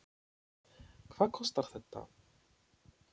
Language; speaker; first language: Icelandic; non-native, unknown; Polish